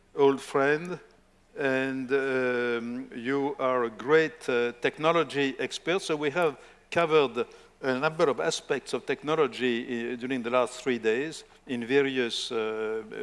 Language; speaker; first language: English; non-native, fluent; French